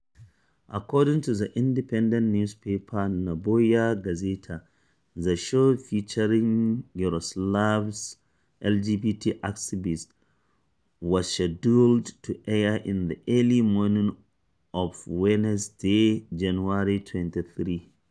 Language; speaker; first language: English; non-native, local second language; Hausa